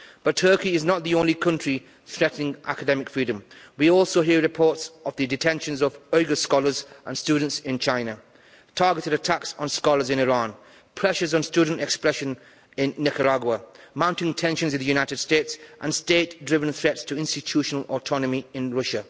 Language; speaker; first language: English; native; English